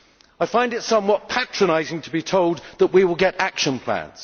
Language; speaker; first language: English; native; English